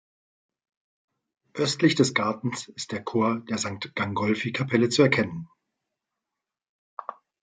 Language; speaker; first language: German; native; German